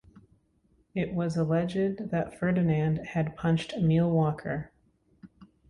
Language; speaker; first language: English; native; English